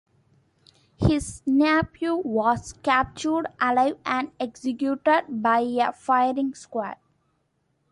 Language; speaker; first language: English; non-native, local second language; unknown